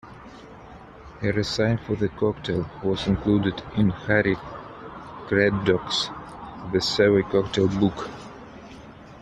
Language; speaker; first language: English; non-native, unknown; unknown